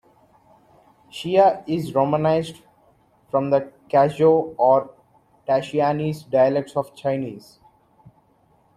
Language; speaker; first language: English; non-native, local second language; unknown